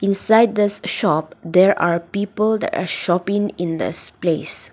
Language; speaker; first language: English; non-native, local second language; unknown